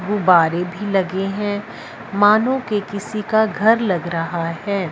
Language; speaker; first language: Hindi; non-native, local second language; Punjabi